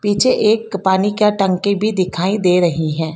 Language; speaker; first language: Hindi; non-native, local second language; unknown